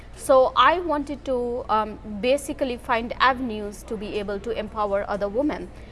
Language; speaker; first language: English; non-native, local second language; Hindi